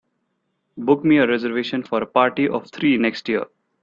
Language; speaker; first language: English; non-native, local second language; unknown